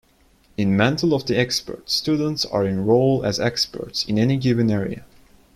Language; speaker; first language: English; non-native, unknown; Turkish